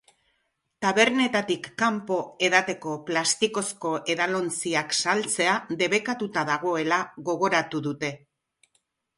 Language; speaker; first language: Basque; native; Basque